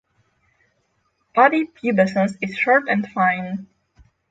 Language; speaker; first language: English; non-native, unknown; Polish